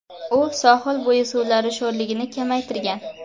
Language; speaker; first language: Uzbek; native; Uzbek